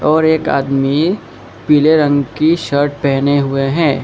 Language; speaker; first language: Hindi; non-native, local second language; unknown